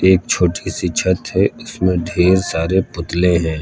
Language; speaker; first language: Hindi; native; Hindi